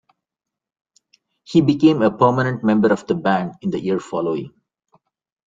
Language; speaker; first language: English; non-native, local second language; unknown